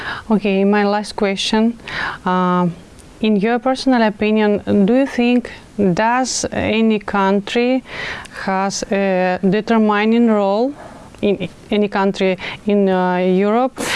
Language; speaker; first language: English; non-native, fluent; Russian